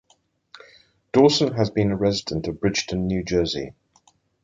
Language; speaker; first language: English; native; English